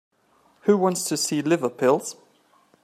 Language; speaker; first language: English; native; English